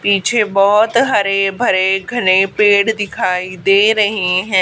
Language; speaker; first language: Hindi; native; Hindi